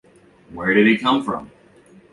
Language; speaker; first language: English; native; English